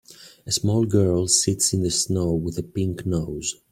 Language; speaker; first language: English; native; English